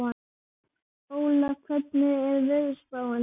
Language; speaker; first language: Icelandic; native; Icelandic